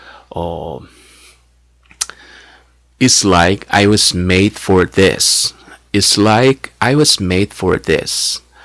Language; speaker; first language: English; non-native, fluent; Korean